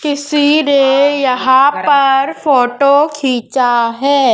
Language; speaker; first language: Hindi; native; Hindi